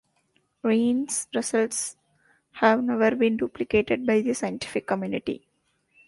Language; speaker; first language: English; non-native, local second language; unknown